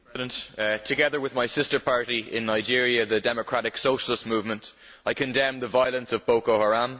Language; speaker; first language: English; native; English